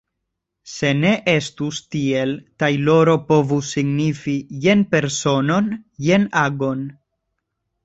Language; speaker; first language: Esperanto; non-native, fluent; Spanish